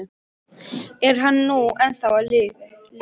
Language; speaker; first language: Icelandic; non-native, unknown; Polish